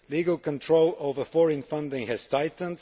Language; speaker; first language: English; non-native, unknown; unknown